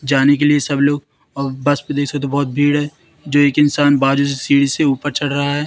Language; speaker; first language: Hindi; native; Hindi